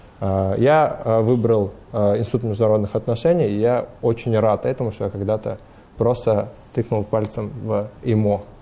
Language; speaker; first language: Russian; non-native, fluent; Uzbek